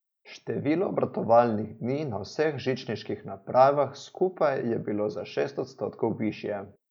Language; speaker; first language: Slovenian; native; Slovenian